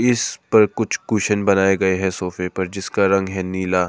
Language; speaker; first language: Hindi; non-native, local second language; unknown